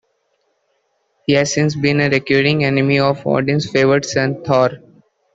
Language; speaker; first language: English; native; English